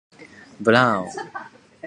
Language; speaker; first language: English; non-native, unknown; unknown